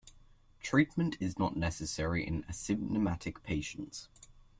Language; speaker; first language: English; native; English